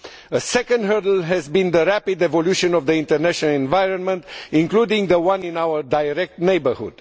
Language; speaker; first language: English; non-native, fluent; Romanian